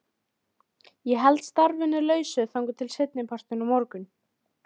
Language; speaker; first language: Icelandic; native; Icelandic